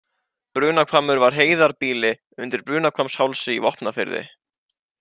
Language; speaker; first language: Icelandic; native; Icelandic